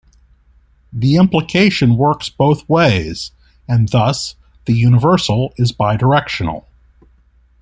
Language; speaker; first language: English; native; English